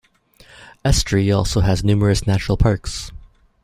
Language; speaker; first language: English; native; English